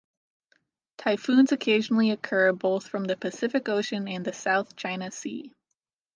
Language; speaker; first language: English; native; English